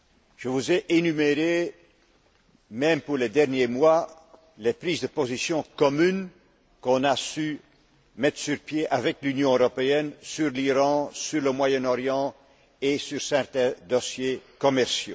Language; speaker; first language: French; non-native, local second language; Dutch